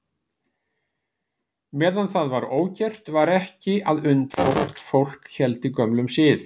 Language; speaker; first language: Icelandic; native; Icelandic